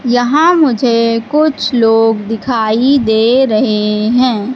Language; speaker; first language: Hindi; native; Hindi